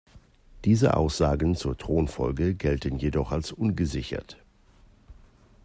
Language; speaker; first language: German; native; German